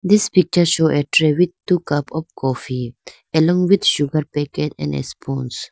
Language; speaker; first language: English; non-native, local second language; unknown